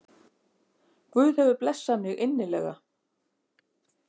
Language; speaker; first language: Icelandic; native; Icelandic